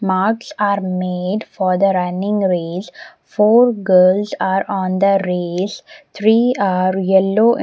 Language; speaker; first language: English; non-native, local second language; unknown